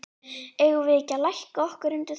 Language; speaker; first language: Icelandic; native; Icelandic